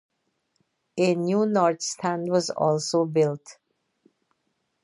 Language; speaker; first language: English; native; English